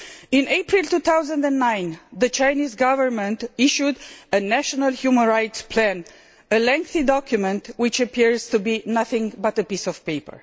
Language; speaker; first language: English; non-native, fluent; Romanian